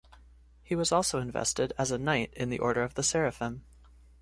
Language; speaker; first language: English; native; English